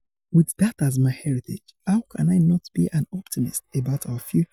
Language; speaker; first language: English; non-native, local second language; Yoruba